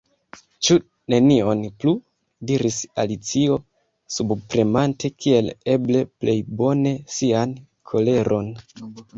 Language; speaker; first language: Esperanto; non-native, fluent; Kinyarwanda